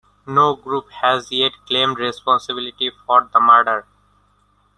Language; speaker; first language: English; non-native, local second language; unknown